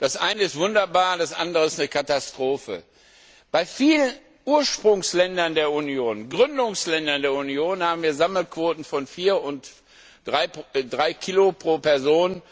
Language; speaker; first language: German; non-native, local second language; Luxembourgish